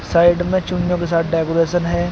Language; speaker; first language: Hindi; native; Hindi